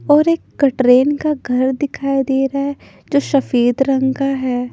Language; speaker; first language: Hindi; non-native, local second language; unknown